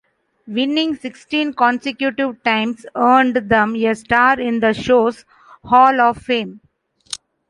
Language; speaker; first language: English; non-native, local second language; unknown